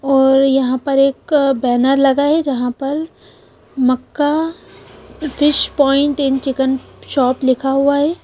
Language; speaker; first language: Hindi; non-native, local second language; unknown